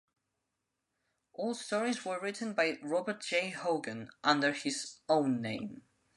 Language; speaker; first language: English; non-native, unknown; Spanish